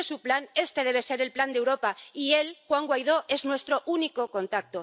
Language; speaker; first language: Spanish; native; Spanish